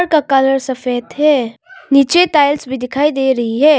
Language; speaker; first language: Hindi; non-native, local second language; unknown